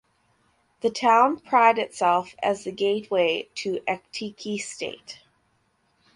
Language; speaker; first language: English; native; English